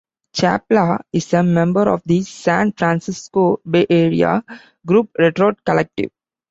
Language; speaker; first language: English; non-native, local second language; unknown